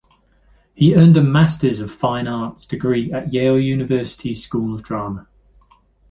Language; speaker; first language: English; native; English